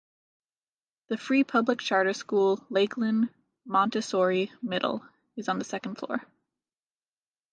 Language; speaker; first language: English; native; English